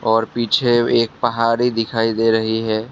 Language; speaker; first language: Hindi; non-native, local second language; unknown